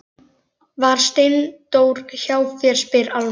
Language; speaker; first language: Icelandic; native; Icelandic